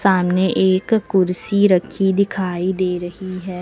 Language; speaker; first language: Hindi; native; Hindi